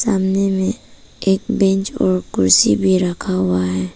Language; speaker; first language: Hindi; early bilingual, other home language; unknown